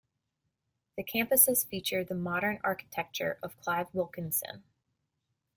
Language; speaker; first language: English; native; English